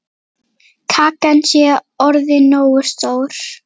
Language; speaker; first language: Icelandic; native; Icelandic